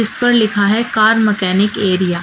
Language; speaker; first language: Hindi; native; Hindi